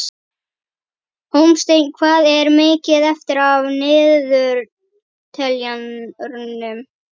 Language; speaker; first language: Icelandic; native; Icelandic